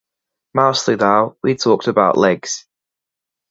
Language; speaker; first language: English; native; English